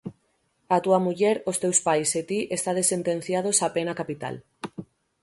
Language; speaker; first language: Galician; native; Galician